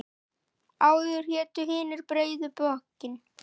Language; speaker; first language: Icelandic; native; Icelandic